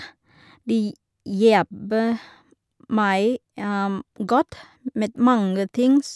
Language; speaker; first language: Norwegian; non-native, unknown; Vietnamese